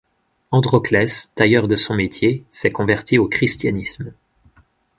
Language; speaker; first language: French; native; French